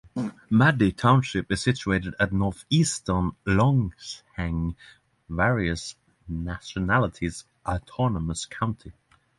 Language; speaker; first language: English; non-native, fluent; Norwegian